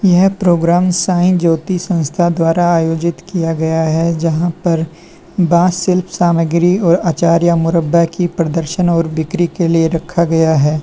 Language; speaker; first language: Hindi; native; Hindi